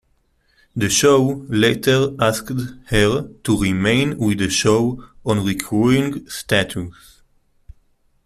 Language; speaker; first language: English; non-native, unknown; Hebrew